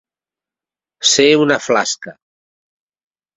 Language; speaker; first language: Catalan; native; Catalan